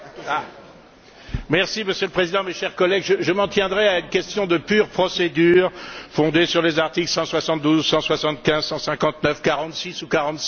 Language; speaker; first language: French; native; French